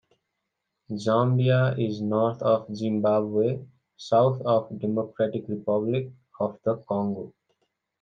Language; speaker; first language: English; non-native, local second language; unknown